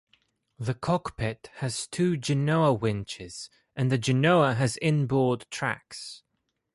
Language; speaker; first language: English; non-native, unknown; Greek